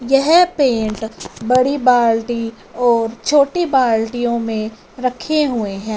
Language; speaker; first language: Hindi; non-native, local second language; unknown